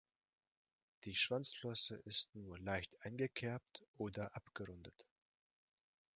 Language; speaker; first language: German; non-native, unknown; Russian